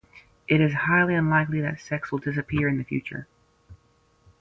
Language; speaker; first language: English; native; English